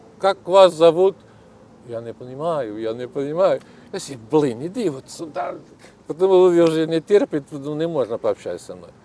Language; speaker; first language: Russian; non-native, learner; Portuguese